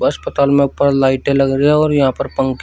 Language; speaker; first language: Hindi; native; Hindi